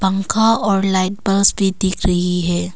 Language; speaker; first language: Hindi; non-native, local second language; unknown